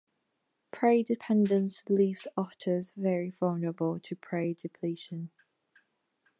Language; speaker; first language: English; non-native, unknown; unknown